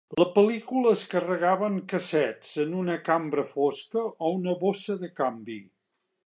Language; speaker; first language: Catalan; native; Catalan